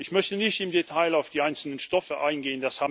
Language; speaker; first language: German; non-native, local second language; Luxembourgish